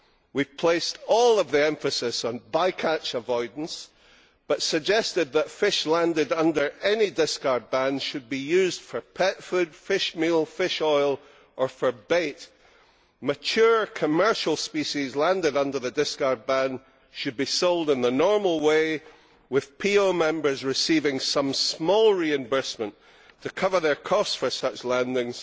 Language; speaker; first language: English; native; English